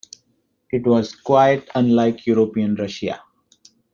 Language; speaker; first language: English; non-native, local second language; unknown